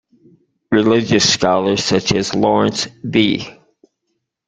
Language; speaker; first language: English; native; English